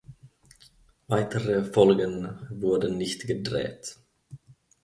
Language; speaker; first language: German; non-native, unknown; Finnish